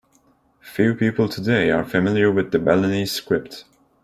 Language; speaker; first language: English; non-native, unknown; Turkish